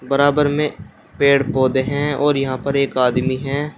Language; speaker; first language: Hindi; native; Hindi